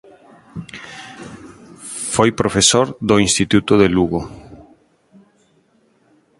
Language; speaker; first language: Galician; non-native, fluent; Spanish